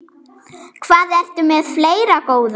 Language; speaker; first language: Icelandic; non-native, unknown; German